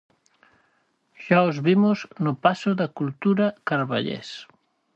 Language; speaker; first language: Galician; native; Galician